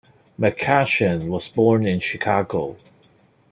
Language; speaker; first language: English; non-native, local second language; Cantonese